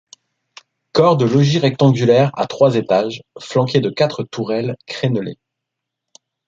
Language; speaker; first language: French; native; French